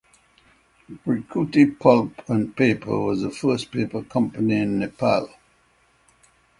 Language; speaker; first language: English; native; English